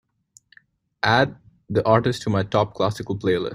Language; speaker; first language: English; non-native, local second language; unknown